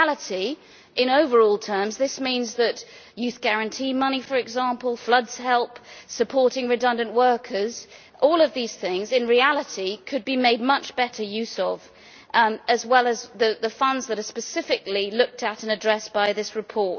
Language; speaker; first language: English; native; English